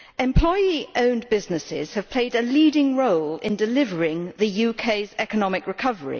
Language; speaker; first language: English; native; English